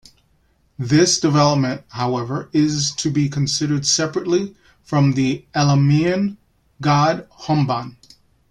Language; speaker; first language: English; native; English